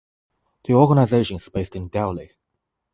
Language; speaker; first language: English; non-native, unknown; Chinese